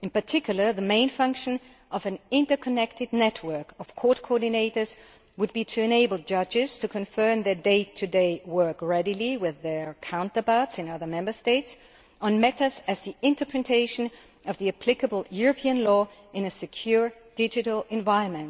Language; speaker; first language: English; non-native, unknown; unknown